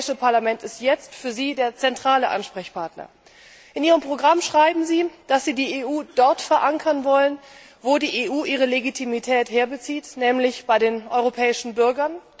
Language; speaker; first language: German; native; German